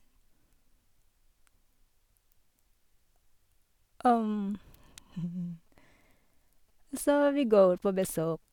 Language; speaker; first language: Norwegian; non-native, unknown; Filipino